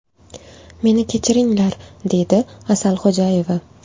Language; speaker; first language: Uzbek; native; Uzbek